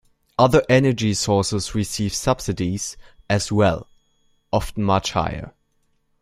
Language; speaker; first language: English; non-native, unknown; German